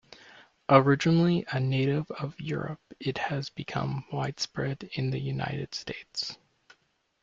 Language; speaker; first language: English; native; English